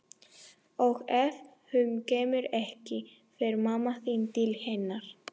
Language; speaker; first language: Icelandic; non-native, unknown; Spanish